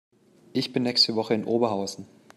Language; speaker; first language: German; native; German